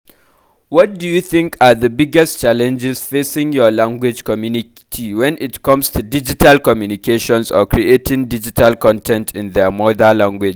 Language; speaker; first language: English; non-native, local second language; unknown